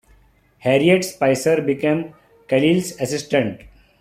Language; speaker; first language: English; non-native, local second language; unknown